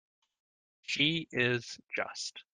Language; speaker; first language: English; native; English